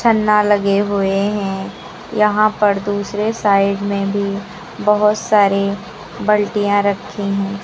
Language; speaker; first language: Hindi; native; Hindi